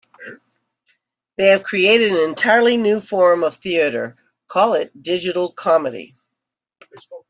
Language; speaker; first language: English; native; English